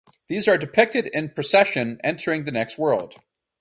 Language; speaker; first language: English; native; English